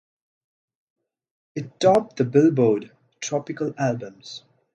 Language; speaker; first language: English; non-native, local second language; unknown